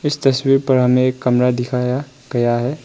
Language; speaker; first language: Hindi; non-native, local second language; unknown